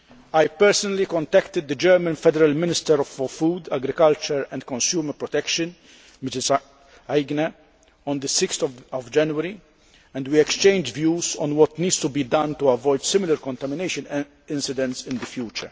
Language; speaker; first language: English; non-native, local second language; Maltese